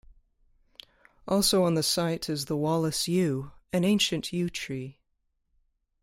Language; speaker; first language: English; native; English